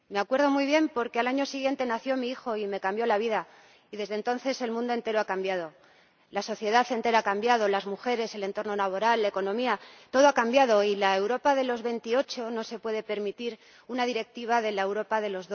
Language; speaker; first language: Spanish; native; Spanish